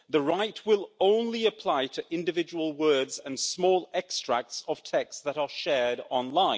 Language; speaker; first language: English; native; English